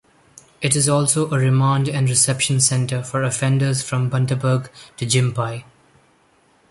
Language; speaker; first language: English; non-native, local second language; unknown